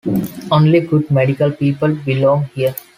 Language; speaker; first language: English; non-native, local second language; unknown